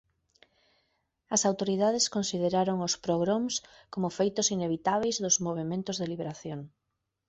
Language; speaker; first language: Galician; native; Galician